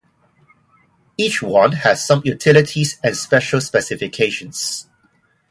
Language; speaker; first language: English; non-native, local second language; Cantonese